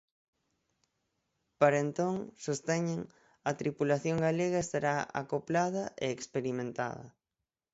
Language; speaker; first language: Galician; native; Galician